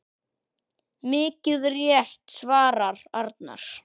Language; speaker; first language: Icelandic; native; Icelandic